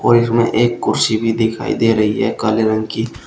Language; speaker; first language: Hindi; native; Hindi